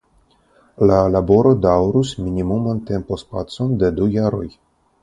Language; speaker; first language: Esperanto; non-native, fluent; Russian